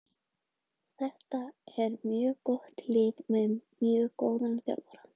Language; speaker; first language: Icelandic; native; Icelandic